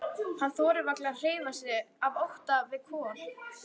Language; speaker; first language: Icelandic; native; Icelandic